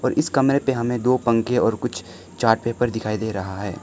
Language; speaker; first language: Hindi; non-native, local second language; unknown